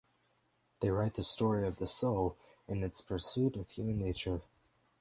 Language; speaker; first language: English; native; English